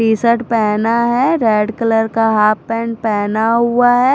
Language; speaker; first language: Hindi; non-native, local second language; Punjabi